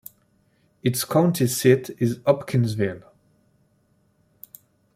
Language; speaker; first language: English; non-native, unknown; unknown